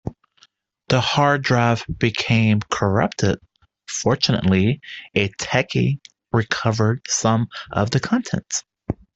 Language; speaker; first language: English; native; English